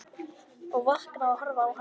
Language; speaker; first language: Icelandic; native; Icelandic